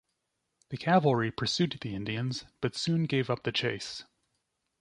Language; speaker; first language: English; native; English